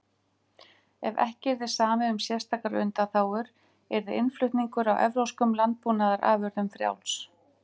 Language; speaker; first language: Icelandic; native; Icelandic